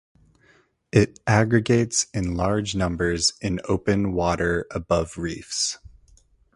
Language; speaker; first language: English; native; English